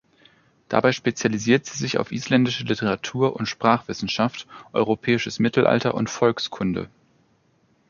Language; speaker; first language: German; native; German